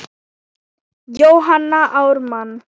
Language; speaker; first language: Icelandic; non-native, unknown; Thai